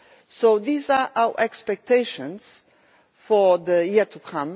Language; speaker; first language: English; non-native, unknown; Portuguese